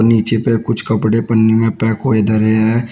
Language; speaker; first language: Hindi; native; Hindi